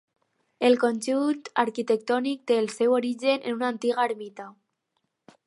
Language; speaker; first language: Catalan; non-native, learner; Spanish